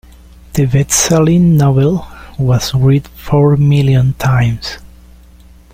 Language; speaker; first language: English; native; English